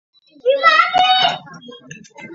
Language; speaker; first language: English; native; English